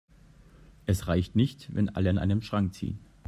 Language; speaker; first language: German; native; German